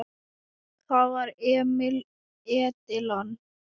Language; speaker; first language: Icelandic; non-native, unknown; Thai